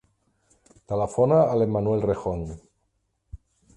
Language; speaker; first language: Catalan; non-native, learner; Spanish